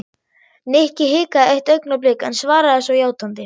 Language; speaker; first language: Icelandic; non-native, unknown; German